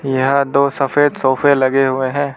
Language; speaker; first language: Hindi; non-native, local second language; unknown